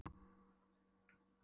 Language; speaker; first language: Icelandic; non-native, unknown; Polish